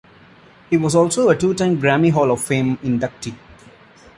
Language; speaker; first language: English; non-native, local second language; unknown